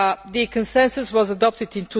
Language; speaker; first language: English; non-native, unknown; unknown